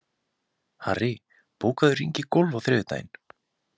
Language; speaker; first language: Icelandic; native; Icelandic